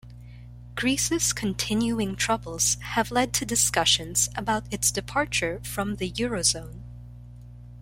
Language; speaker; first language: English; non-native, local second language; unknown